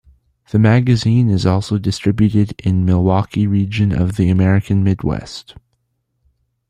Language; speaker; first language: English; native; English